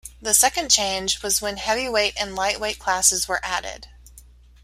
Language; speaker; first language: English; native; English